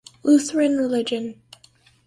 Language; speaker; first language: English; native; English